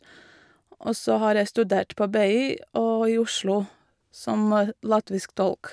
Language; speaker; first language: Norwegian; non-native, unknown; Latvian